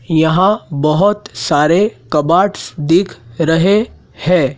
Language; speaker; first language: Hindi; native; Hindi